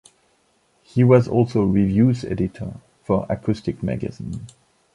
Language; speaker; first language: English; non-native, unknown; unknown